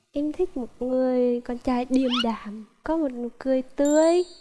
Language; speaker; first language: Vietnamese; native; Vietnamese